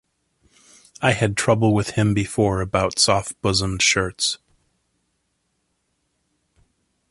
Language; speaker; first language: English; native; English